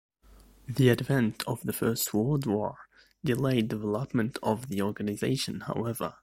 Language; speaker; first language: English; native; English